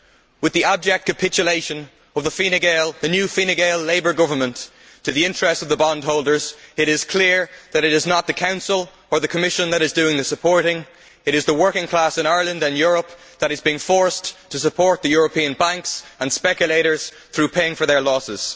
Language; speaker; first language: English; native; English